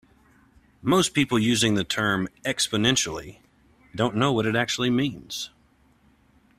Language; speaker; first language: English; native; English